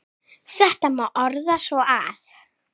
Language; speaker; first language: Icelandic; native; Icelandic